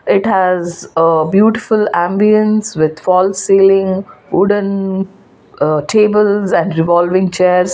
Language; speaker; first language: English; non-native, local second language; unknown